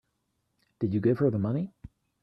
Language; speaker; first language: English; native; English